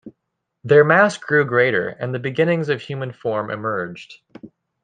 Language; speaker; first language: English; native; English